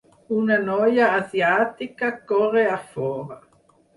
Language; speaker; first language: Catalan; non-native, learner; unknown